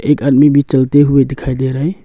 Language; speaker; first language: Hindi; non-native, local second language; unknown